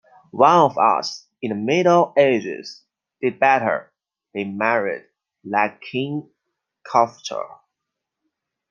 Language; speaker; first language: English; non-native, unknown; Chinese